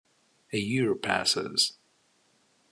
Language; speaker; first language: English; non-native, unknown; Ukrainian